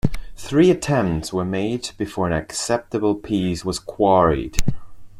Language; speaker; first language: English; non-native, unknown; Spanish